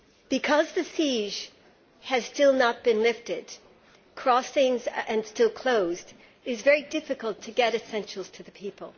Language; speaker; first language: English; native; English